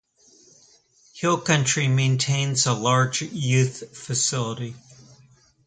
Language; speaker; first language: English; native; English